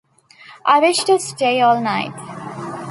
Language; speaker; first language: English; non-native, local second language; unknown